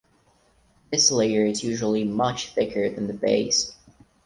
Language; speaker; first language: English; non-native, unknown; Portuguese